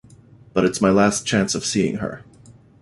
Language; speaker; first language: English; native; English